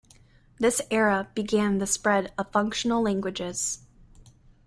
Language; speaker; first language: English; native; English